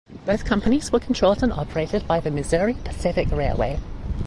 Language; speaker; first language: English; native; English